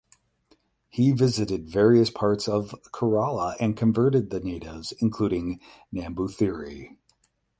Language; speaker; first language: English; native; English